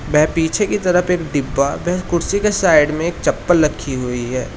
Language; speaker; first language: Hindi; native; Hindi